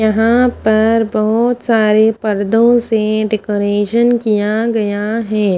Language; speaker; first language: Hindi; non-native, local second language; Punjabi